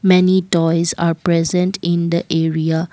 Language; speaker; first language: English; non-native, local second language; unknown